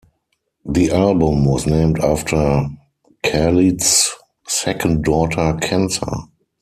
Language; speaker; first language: English; non-native, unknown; German